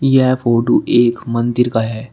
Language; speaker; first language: Hindi; native; Hindi